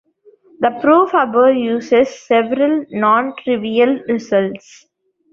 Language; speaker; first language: English; non-native, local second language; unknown